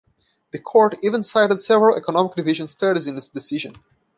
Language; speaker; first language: English; non-native, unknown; Portuguese